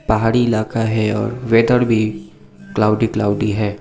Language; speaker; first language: Hindi; non-native, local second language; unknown